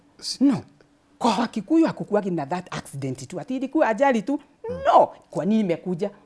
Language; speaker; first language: Swahili; non-native, local second language; Kikuyu